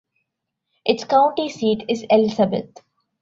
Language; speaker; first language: English; non-native, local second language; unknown